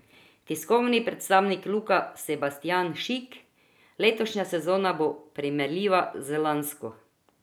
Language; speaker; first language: Slovenian; non-native, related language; Croatian